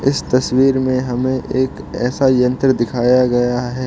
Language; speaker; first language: Hindi; non-native, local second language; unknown